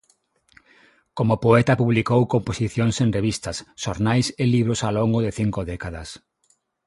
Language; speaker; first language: Galician; non-native, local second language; Spanish